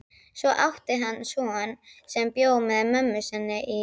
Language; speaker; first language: Icelandic; native; Icelandic